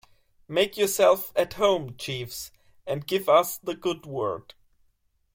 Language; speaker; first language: English; non-native, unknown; German